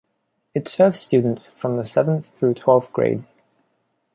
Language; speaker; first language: English; non-native, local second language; Cantonese